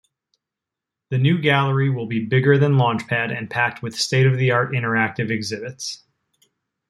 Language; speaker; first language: English; native; English